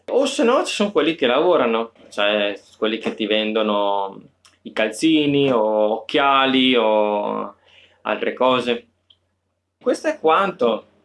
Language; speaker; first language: Italian; native; Italian